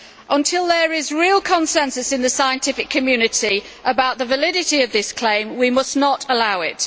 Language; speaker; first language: English; native; English